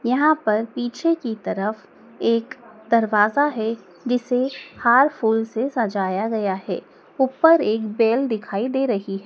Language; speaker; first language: Hindi; native; Hindi